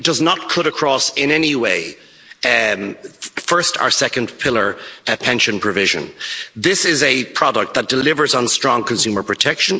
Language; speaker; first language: English; native; English